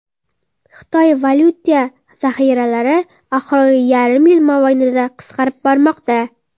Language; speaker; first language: Uzbek; non-native, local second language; Kara-Kalpak